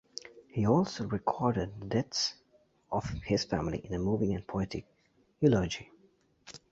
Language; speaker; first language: English; native; English